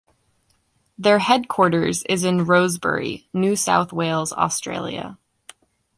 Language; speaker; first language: English; native; English